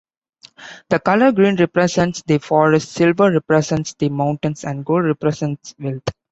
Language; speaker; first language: English; non-native, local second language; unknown